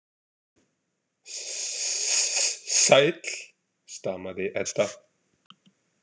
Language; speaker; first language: Icelandic; native; Icelandic